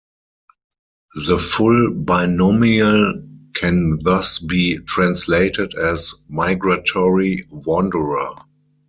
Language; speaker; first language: English; non-native, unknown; German